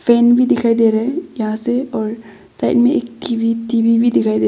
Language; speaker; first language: Hindi; non-native, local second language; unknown